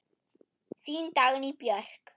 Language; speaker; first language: Icelandic; non-native, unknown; German